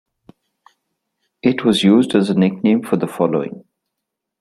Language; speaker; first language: English; non-native, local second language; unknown